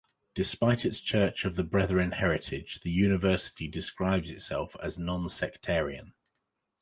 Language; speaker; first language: English; native; English